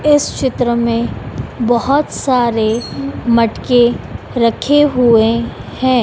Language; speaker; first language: Hindi; native; Hindi